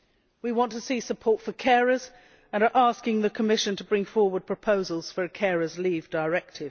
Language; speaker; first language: English; native; English